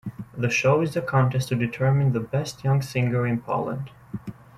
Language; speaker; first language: English; native; English